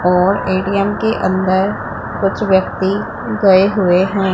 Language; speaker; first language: Hindi; non-native, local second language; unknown